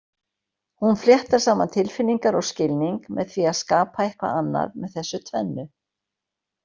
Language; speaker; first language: Icelandic; native; Icelandic